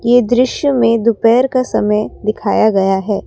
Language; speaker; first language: Hindi; non-native, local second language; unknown